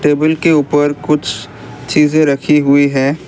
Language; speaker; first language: Hindi; non-native, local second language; Assamese